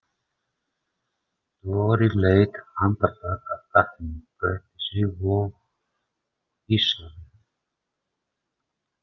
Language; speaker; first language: Icelandic; non-native, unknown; Greek